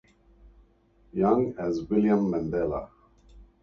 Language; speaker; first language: English; native; English